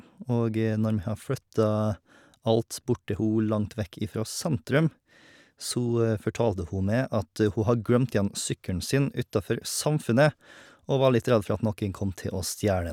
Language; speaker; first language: Norwegian; native; Norwegian